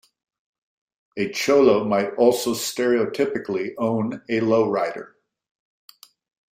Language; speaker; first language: English; native; English